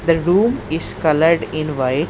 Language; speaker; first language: English; non-native, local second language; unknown